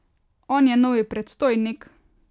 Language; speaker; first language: Slovenian; native; Slovenian